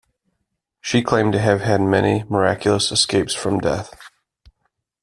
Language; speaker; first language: English; native; English